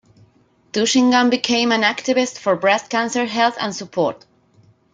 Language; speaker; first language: English; non-native, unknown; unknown